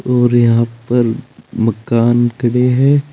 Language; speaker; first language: Hindi; native; Hindi